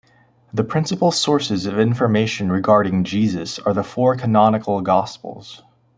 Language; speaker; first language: English; native; English